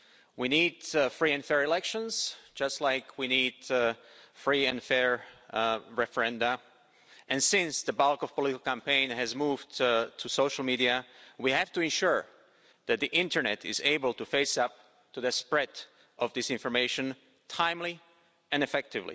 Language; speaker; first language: English; non-native, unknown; Slovak